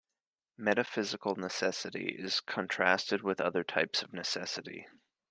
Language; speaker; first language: English; native; English